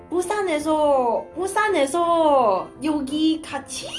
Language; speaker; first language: Korean; non-native, learner; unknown